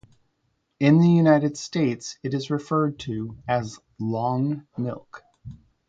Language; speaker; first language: English; native; English